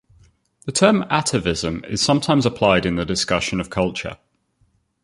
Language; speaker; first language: English; native; English